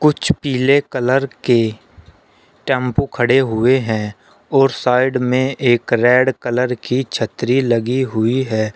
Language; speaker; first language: Hindi; native; Hindi